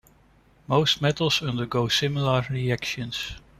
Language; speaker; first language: English; non-native, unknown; Dutch